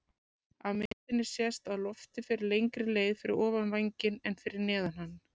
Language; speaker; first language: Icelandic; native; Icelandic